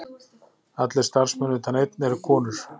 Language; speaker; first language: Icelandic; native; Icelandic